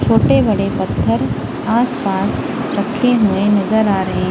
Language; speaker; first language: Hindi; non-native, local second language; Punjabi